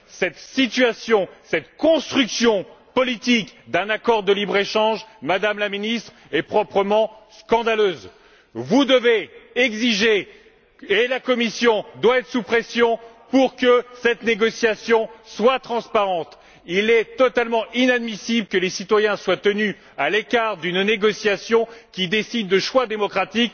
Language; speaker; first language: French; native; French